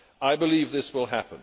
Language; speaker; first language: English; native; English